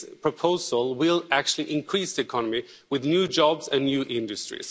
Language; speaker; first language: English; non-native, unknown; Swedish